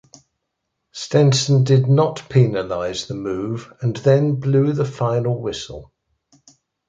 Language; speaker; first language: English; native; English